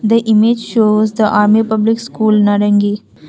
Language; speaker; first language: English; non-native, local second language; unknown